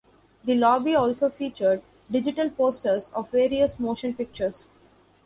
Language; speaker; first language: English; non-native, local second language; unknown